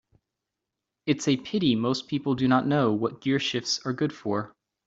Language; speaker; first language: English; native; English